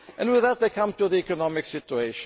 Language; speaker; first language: English; non-native, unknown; German